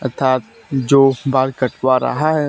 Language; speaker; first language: Hindi; native; Hindi